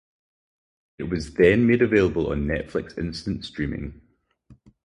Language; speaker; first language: English; native; English